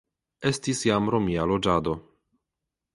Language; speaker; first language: Esperanto; non-native, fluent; Polish